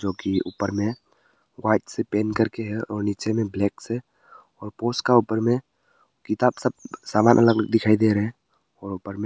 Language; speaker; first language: Hindi; early bilingual, other home language; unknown